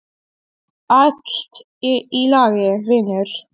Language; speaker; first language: Icelandic; non-native, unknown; Polish